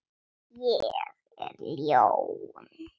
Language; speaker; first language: Icelandic; non-native, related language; Swedish